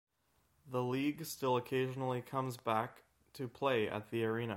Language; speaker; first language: English; native; English